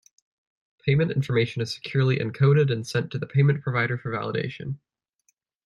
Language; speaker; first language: English; native; English